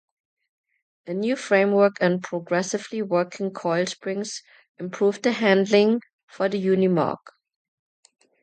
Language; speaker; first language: English; non-native, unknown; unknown